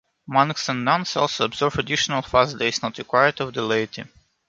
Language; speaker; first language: English; non-native, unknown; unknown